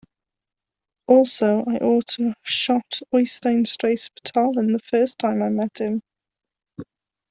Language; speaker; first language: English; non-native, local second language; Welsh